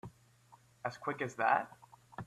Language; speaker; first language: English; native; English